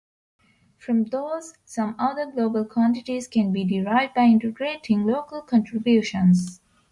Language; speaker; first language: English; non-native, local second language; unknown